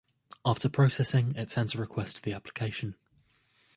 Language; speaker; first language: English; native; English